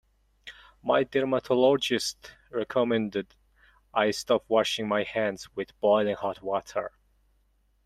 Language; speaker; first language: English; non-native, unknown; Mongolian